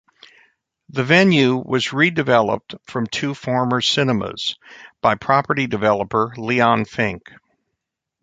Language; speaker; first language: English; native; English